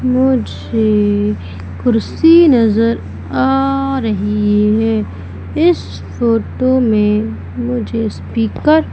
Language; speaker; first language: Hindi; native; Hindi